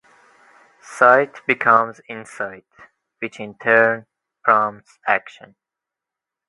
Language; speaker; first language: English; native; English